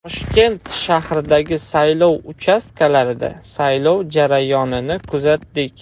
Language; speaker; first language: Uzbek; non-native, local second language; Russian